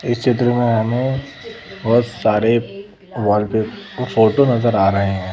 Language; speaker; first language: Hindi; native; Hindi